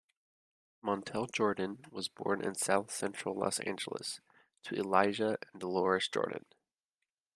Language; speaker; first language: English; native; English